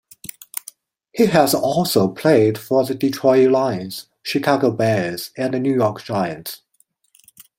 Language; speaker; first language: English; non-native, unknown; Chinese